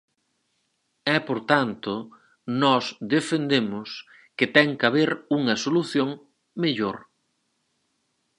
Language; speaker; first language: Galician; native; Galician